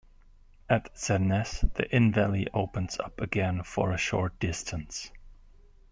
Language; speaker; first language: English; non-native, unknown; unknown